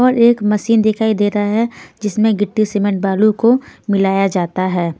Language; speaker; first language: Hindi; non-native, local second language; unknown